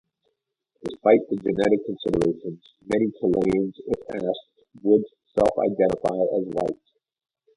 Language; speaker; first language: English; native; English